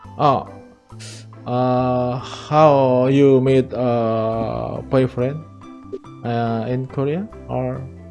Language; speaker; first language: English; non-native, learner; Indonesian